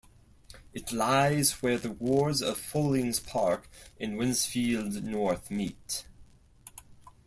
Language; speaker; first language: English; non-native, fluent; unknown